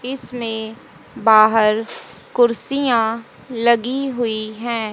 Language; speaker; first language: Hindi; native; Hindi